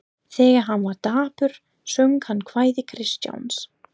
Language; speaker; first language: Icelandic; non-native, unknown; English